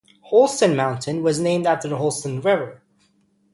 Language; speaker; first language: English; native; English